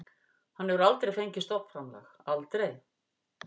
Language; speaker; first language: Icelandic; native; Icelandic